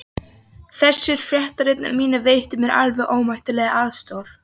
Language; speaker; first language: Icelandic; non-native, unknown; Polish